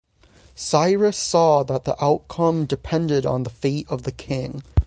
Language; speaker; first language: English; native; English